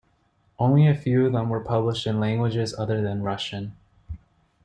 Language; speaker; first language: English; native; English